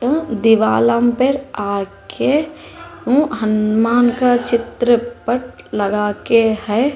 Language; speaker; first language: Hindi; non-native, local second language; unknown